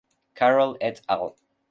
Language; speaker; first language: Spanish; native; Spanish